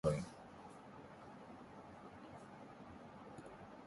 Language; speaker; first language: English; non-native, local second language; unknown